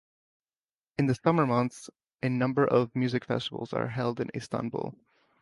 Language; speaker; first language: English; native; English